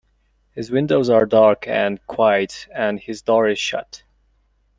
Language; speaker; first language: English; non-native, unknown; Mongolian